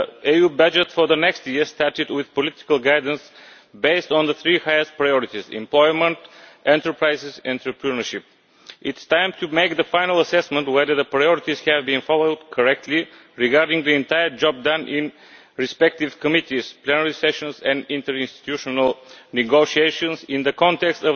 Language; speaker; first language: English; non-native, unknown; Bulgarian